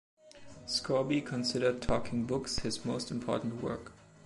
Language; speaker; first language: English; non-native, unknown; German